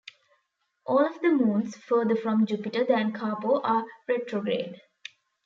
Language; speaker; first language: English; non-native, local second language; Tamil